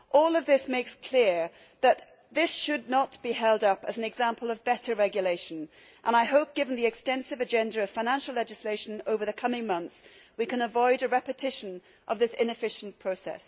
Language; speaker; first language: English; native; English